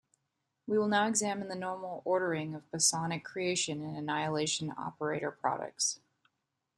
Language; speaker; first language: English; native; English